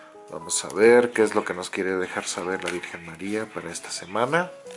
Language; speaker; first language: Spanish; native; Spanish